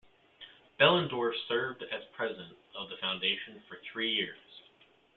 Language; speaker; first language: English; native; English